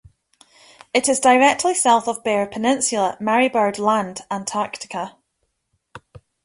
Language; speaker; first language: English; native; English